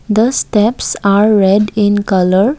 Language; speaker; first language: English; non-native, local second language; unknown